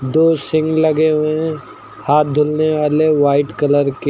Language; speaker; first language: Hindi; native; Hindi